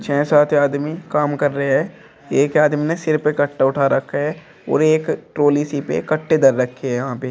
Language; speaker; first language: Hindi; native; Hindi